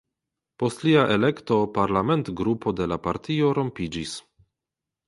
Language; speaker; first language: Esperanto; non-native, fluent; Polish